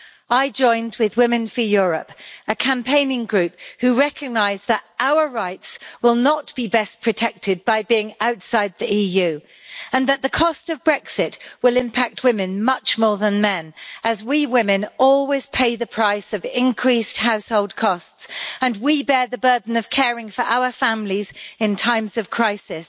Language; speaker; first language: English; native; English